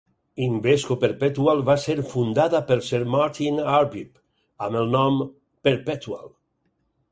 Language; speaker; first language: Catalan; native; Catalan